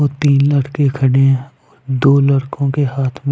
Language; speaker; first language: Hindi; non-native, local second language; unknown